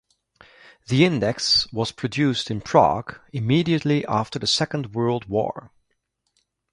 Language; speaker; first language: English; native; English